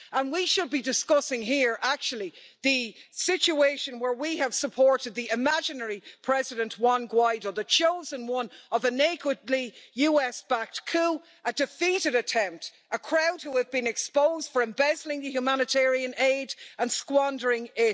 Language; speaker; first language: English; native; English